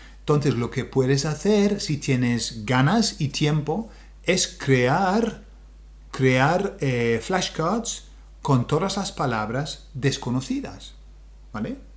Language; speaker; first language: Spanish; non-native, fluent; English